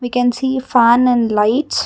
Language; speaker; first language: English; non-native, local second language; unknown